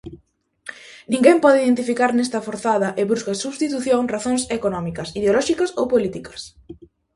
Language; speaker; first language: Galician; native; Galician